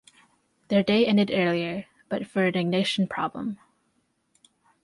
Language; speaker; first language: English; native; English